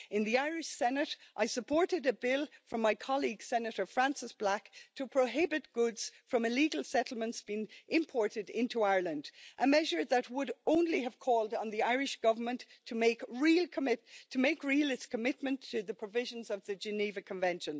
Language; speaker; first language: English; native; English